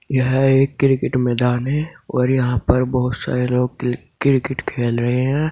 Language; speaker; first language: Hindi; native; Hindi